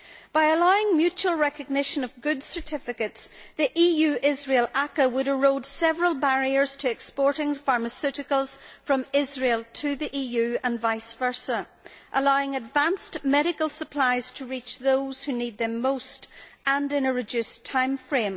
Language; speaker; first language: English; native; English